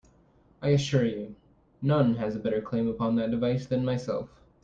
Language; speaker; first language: English; native; English